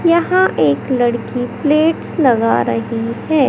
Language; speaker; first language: Hindi; native; Hindi